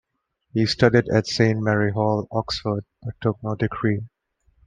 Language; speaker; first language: English; non-native, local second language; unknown